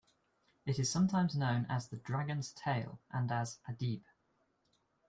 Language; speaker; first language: English; native; English